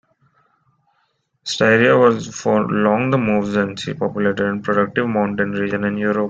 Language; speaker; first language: English; non-native, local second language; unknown